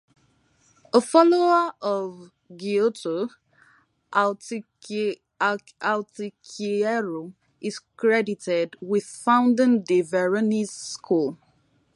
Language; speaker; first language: English; non-native, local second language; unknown